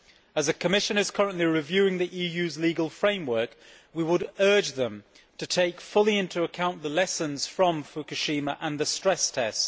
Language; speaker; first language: English; native; English